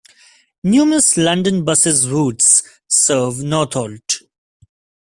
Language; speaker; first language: English; non-native, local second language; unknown